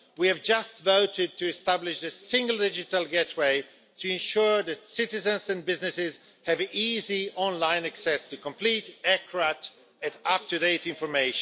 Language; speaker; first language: English; non-native, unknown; Swedish